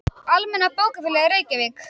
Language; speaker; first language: Icelandic; native; Icelandic